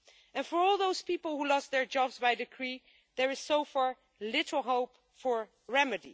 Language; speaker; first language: English; non-native, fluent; Dutch